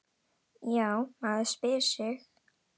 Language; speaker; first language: Icelandic; non-native, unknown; Indonesian